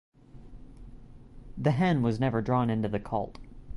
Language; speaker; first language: English; native; English